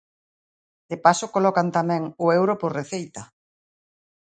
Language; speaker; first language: Galician; native; Galician